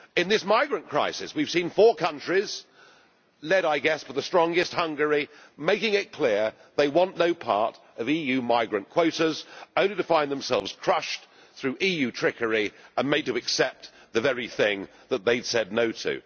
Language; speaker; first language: English; native; English